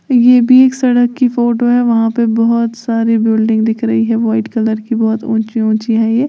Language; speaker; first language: Hindi; native; Hindi